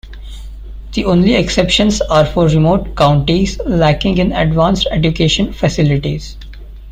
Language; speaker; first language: English; non-native, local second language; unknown